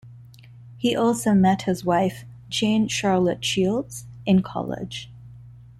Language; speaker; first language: English; non-native, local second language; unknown